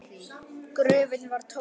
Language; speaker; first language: Icelandic; native; Icelandic